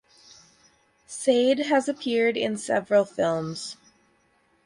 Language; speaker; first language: English; native; English